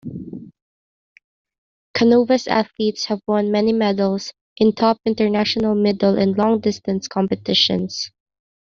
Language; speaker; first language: English; non-native, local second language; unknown